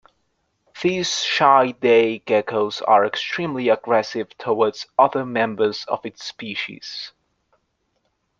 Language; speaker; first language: English; non-native, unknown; Spanish